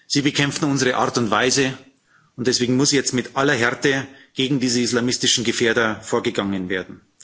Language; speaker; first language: German; native; German